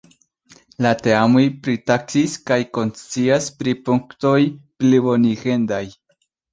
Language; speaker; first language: Esperanto; non-native, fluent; Spanish